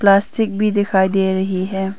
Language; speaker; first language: Hindi; early bilingual, other home language; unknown